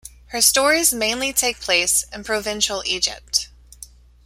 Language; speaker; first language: English; native; English